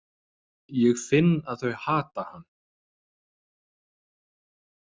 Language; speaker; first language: Icelandic; non-native, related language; Danish